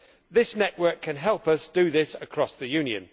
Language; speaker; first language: English; native; English